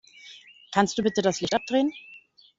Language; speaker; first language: German; native; German